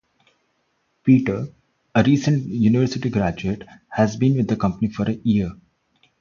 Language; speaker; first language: English; non-native, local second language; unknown